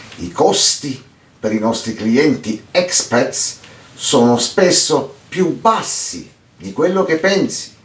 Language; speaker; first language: Italian; early bilingual, heritage; Italian